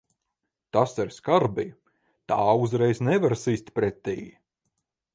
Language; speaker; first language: Latvian; non-native, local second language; Russian